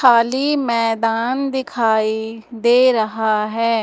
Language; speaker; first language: Hindi; native; Hindi